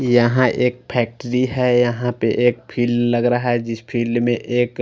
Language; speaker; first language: Hindi; non-native, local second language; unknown